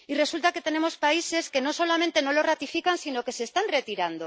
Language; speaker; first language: Spanish; native; Spanish